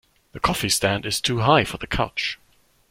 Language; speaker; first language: English; non-native, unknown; German